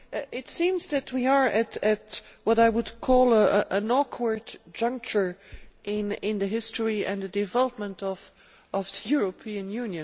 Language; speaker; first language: English; non-native, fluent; Dutch